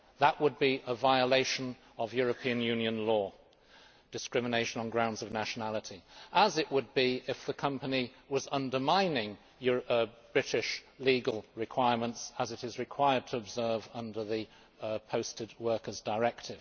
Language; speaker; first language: English; native; English